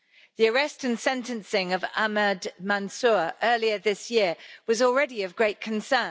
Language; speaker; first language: English; native; English